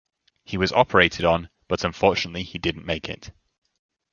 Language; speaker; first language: English; native; English